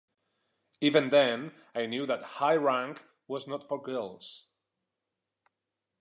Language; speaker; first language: English; non-native, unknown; Spanish